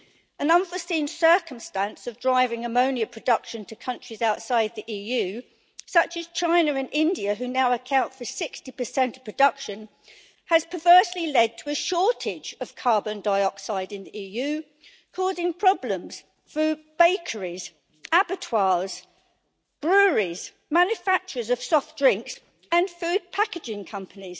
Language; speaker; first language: English; native; English